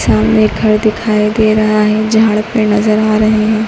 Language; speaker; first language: Hindi; native; Hindi